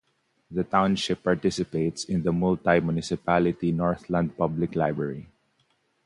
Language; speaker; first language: English; non-native, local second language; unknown